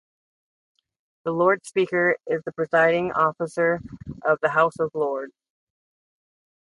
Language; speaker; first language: English; native; English